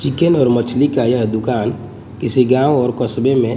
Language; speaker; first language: Hindi; non-native, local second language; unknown